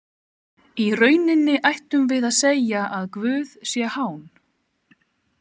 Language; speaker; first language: Icelandic; native; Icelandic